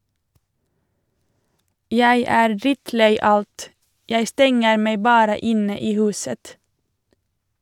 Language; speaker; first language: Norwegian; non-native, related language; Swedish